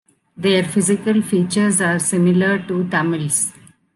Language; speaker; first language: English; non-native, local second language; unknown